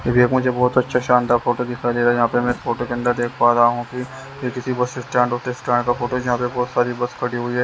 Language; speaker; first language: Hindi; native; Hindi